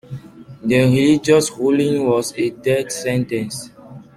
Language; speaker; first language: English; non-native, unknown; French